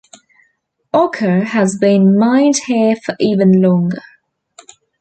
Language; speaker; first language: English; native; English